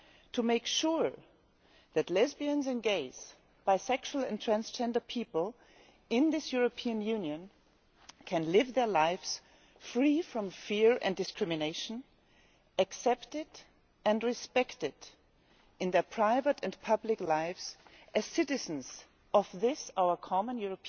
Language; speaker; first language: English; non-native, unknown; German